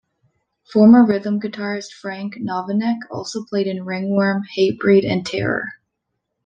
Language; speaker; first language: English; native; English